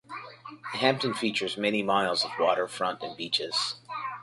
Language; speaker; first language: English; native; English